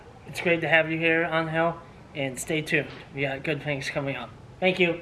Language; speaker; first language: English; native; English